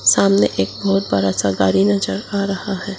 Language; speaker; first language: Hindi; non-native, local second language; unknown